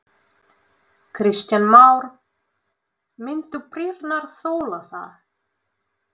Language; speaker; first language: Icelandic; non-native, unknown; Russian